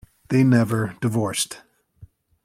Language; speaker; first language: English; native; English